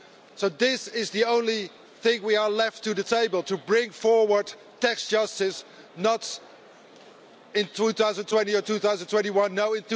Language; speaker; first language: English; non-native, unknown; Dutch